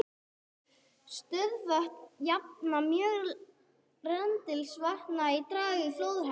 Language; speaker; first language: Icelandic; non-native, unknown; English